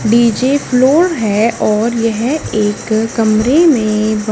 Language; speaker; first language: Hindi; native; Hindi